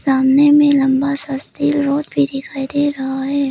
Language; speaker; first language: Hindi; early bilingual, other home language; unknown